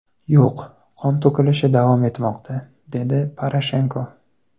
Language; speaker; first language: Uzbek; native; Uzbek